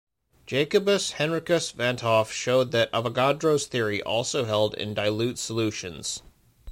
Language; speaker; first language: English; native; English